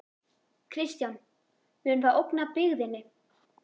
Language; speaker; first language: Icelandic; native; Icelandic